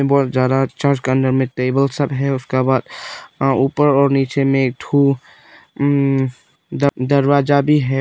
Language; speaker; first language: Hindi; non-native, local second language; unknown